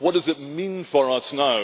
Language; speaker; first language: English; native; English